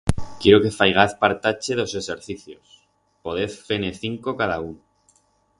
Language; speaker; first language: Aragonese; non-native, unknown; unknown